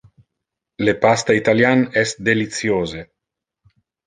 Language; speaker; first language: Interlingua; non-native, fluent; Italian